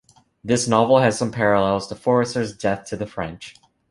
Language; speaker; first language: English; native; English